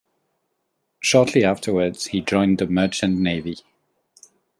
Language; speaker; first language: English; non-native, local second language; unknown